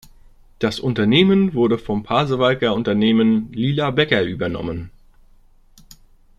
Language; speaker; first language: German; native; German